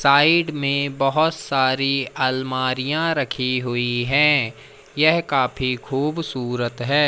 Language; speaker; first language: Hindi; native; Hindi